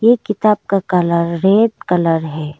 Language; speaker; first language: Hindi; non-native, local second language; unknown